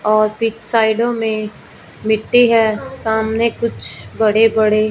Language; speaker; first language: Hindi; non-native, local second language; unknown